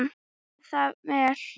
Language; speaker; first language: Icelandic; native; Icelandic